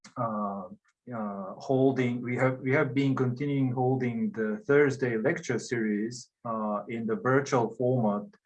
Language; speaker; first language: English; non-native, fluent; Japanese